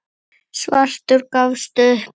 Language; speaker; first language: Icelandic; native; Icelandic